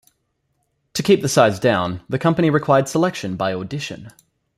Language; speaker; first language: English; native; English